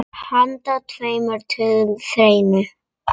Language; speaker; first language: Icelandic; non-native, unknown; Polish